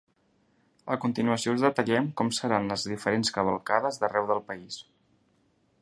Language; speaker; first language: Catalan; native; Catalan